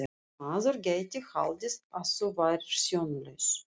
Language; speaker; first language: Icelandic; non-native, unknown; Russian